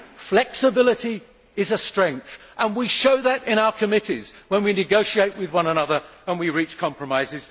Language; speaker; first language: English; native; English